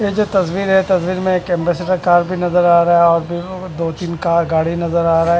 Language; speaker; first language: Hindi; non-native, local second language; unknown